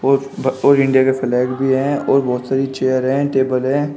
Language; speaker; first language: Hindi; native; Hindi